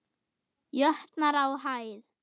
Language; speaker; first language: Icelandic; non-native, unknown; German